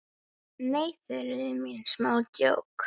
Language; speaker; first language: Icelandic; native; Icelandic